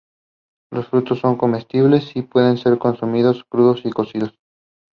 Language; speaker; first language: English; non-native, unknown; Spanish